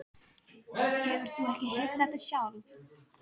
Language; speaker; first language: Icelandic; non-native, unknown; Filipino